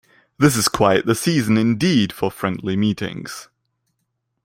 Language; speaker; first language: English; non-native, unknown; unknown